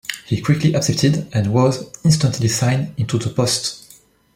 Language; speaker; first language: English; non-native, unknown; French